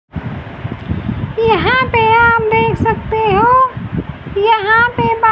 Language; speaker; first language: Hindi; native; Hindi